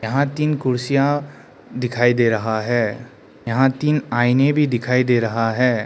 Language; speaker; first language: Hindi; non-native, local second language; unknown